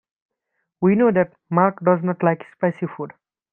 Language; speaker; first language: English; non-native, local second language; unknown